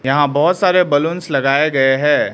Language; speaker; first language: Hindi; early bilingual, other home language; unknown